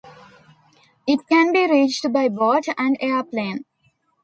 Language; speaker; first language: English; non-native, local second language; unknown